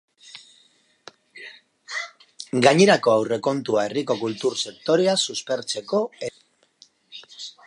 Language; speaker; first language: Basque; non-native, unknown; Spanish